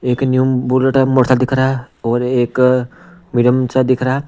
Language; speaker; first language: Hindi; non-native, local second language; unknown